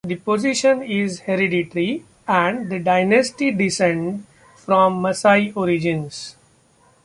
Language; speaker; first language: English; non-native, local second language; Marathi